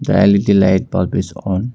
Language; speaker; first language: English; non-native, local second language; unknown